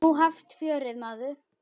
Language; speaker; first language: Icelandic; native; Icelandic